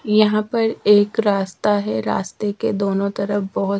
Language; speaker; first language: Hindi; native; Hindi